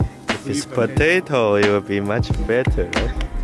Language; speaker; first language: English; non-native, fluent; Chinese